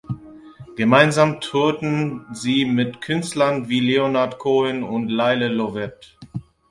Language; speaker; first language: German; non-native, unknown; French